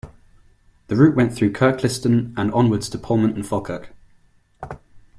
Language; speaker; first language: English; non-native, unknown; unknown